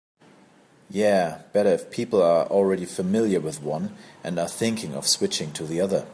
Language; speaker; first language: English; native; English